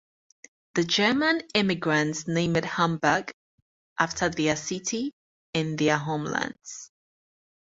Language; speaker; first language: English; native; English